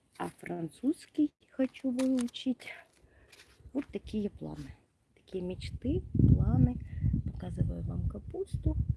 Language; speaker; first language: Russian; non-native, local second language; Ukrainian